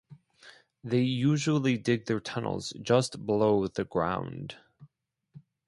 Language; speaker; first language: English; non-native, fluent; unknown